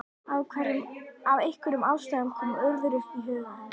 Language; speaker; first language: Icelandic; native; Icelandic